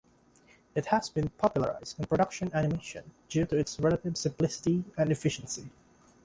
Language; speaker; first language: English; non-native, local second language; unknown